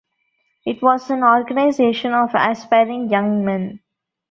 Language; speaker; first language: English; non-native, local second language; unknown